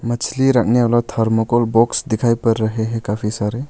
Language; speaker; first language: Hindi; non-native, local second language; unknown